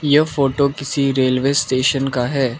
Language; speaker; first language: Hindi; non-native, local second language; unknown